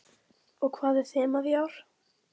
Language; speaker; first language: Icelandic; native; Icelandic